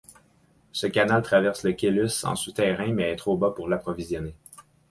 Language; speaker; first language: French; native; French